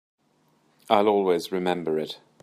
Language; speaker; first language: English; native; English